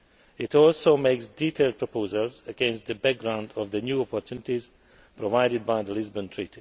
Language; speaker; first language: English; non-native, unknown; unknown